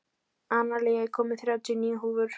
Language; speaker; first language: Icelandic; native; Icelandic